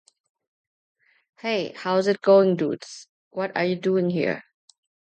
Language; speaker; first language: English; non-native, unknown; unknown